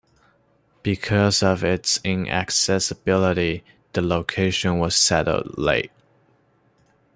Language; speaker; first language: English; non-native, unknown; Chinese